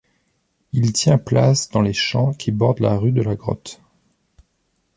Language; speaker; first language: French; native; French